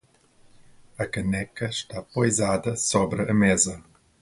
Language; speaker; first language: Portuguese; non-native, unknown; English